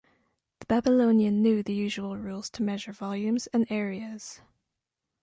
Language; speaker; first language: English; non-native, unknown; French